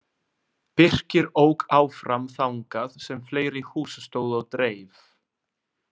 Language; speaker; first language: Icelandic; non-native, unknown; Italian